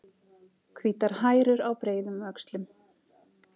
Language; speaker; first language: Icelandic; native; Icelandic